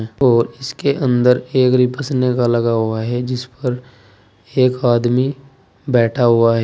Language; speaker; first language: Hindi; native; Hindi